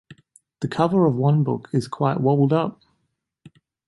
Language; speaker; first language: English; native; English